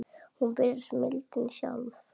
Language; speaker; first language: Icelandic; native; Icelandic